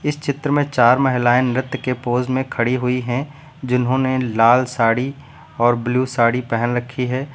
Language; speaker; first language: Hindi; native; Hindi